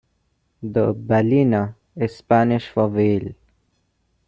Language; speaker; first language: English; non-native, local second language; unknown